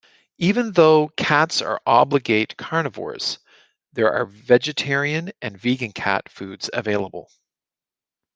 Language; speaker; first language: English; native; English